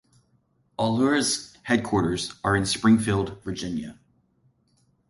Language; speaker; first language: English; native; English